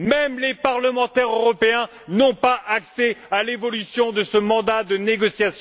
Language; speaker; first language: French; native; French